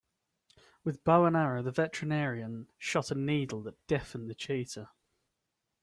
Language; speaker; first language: English; native; English